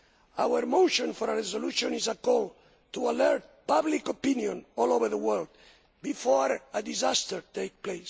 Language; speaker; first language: English; non-native, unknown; Spanish